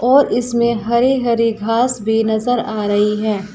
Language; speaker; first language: Hindi; native; Hindi